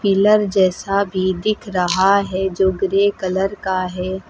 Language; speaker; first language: Hindi; native; Hindi